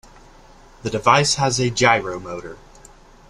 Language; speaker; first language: English; native; English